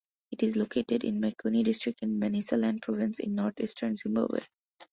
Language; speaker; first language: English; non-native, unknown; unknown